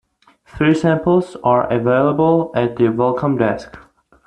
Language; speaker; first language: English; non-native, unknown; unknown